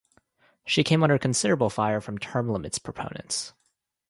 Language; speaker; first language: English; non-native, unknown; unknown